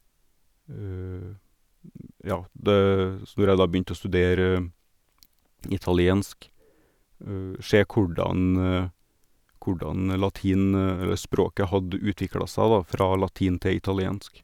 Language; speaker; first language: Norwegian; native; Norwegian